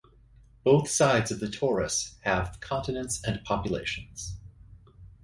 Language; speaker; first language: English; native; English